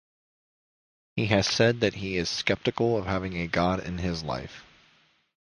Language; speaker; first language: English; native; English